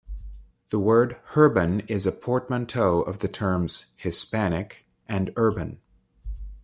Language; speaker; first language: English; native; English